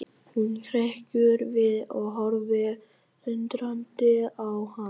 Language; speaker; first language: Icelandic; non-native, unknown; Vietnamese